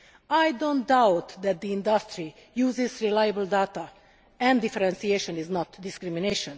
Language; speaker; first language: English; non-native, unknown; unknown